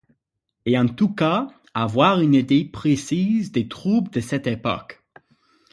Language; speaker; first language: French; non-native, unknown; English